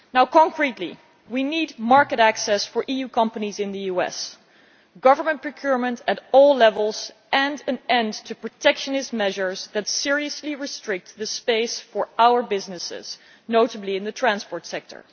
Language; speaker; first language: English; non-native, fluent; Dutch